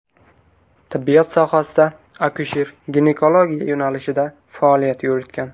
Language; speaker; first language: Uzbek; native; Uzbek